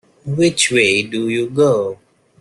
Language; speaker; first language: English; non-native, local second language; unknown